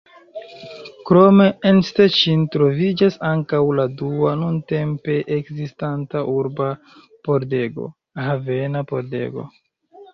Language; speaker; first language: Esperanto; non-native, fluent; Chinese